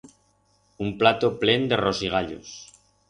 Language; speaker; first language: Aragonese; non-native, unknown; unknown